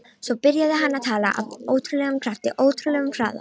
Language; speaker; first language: Icelandic; non-native, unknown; Romanian